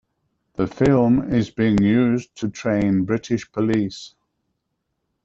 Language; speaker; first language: English; native; English